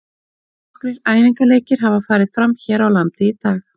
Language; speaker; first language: Icelandic; native; Icelandic